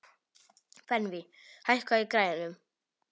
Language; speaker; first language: Icelandic; non-native, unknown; Polish